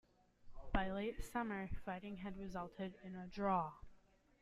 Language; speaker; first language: English; native; English